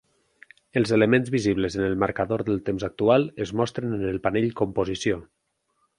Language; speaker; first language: Catalan; native; Catalan